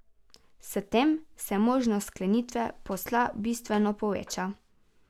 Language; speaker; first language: Slovenian; native; Slovenian